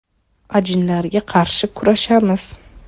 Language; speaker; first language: Uzbek; non-native, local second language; Russian